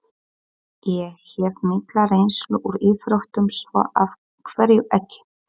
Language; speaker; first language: Icelandic; non-native, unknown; Polish